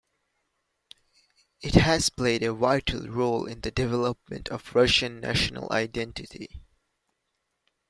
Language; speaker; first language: English; native; English